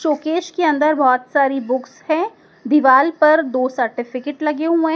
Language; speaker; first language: Hindi; native; Hindi